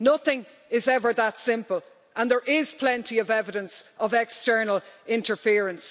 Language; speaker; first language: English; native; English